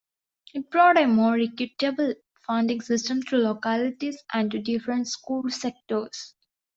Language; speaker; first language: English; non-native, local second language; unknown